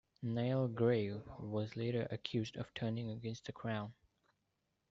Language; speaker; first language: English; non-native, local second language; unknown